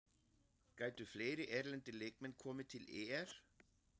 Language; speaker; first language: Icelandic; non-native, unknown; German